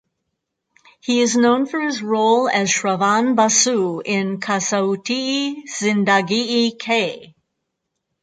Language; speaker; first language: English; native; English